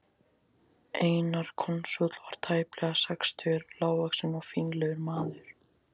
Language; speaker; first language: Icelandic; native; Icelandic